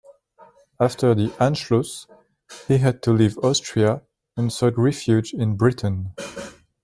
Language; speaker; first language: English; non-native, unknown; French